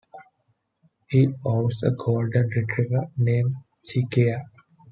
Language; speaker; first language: English; non-native, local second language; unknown